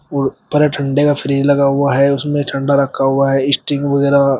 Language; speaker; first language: Hindi; native; Hindi